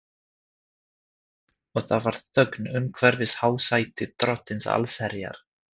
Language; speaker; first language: Icelandic; non-native, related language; Swedish